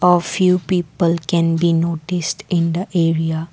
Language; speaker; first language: English; non-native, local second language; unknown